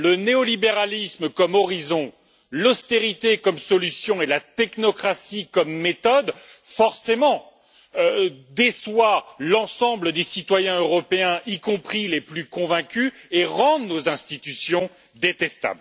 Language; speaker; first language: French; native; French